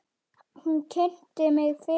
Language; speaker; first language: Icelandic; native; Icelandic